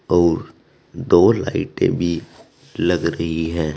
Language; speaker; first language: Hindi; native; Hindi